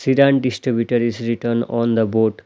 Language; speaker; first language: English; non-native, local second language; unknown